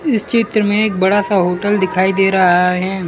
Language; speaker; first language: Hindi; non-native, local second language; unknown